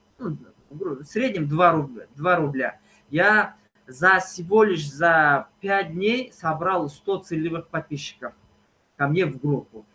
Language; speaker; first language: Russian; non-native, local second language; Kazakh